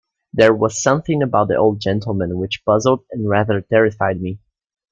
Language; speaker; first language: English; native; English